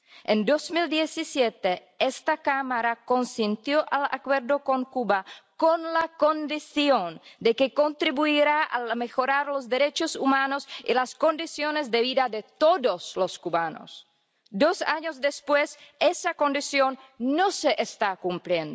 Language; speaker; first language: Spanish; non-native, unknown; Czech